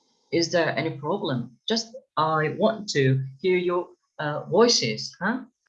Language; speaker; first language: English; non-native, fluent; Turkish